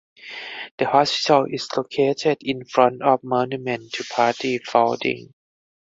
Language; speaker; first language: English; non-native, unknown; Thai